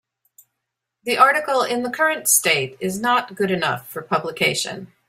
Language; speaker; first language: English; native; English